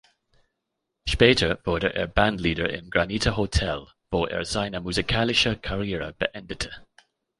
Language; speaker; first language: German; non-native, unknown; English